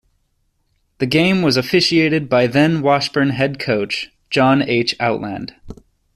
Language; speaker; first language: English; native; English